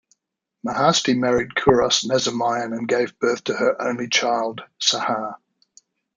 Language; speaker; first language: English; native; English